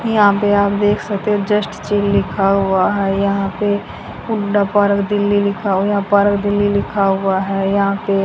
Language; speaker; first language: Hindi; native; Hindi